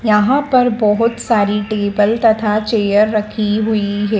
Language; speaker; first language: Hindi; native; Hindi